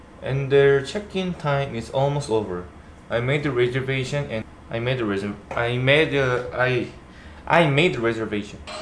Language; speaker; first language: English; non-native, learner; Korean